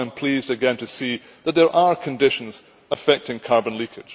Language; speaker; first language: English; native; English